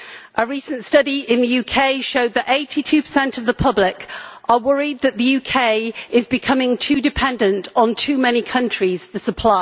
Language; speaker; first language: English; native; English